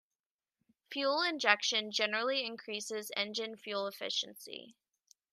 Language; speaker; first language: English; native; English